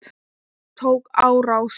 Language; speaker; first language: Icelandic; non-native, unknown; Thai